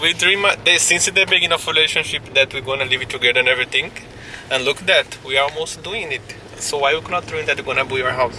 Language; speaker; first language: English; non-native, learner; Portuguese